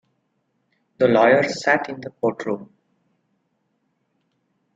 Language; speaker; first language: English; non-native, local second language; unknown